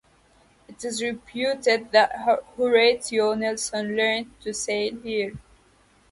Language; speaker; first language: English; native; English